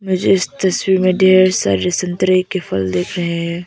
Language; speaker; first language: Hindi; non-native, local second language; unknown